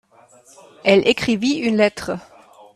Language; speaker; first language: French; non-native, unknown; German